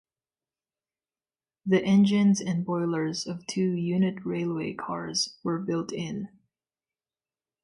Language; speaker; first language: English; non-native, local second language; Filipino